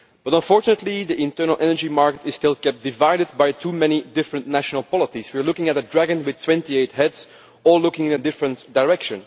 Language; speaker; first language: English; non-native, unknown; Dutch